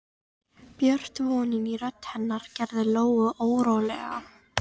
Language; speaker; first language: Icelandic; native; Icelandic